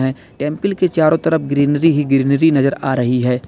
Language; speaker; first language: Hindi; native; Hindi